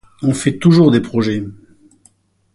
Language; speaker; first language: French; native; French